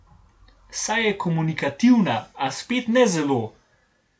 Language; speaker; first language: Slovenian; native; Slovenian